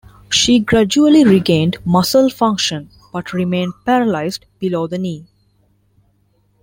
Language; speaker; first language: English; non-native, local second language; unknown